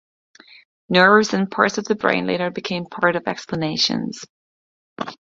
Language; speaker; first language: English; non-native, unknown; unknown